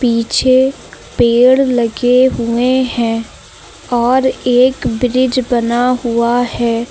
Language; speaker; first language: Hindi; native; Hindi